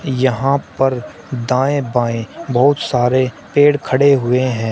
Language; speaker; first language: Hindi; native; Hindi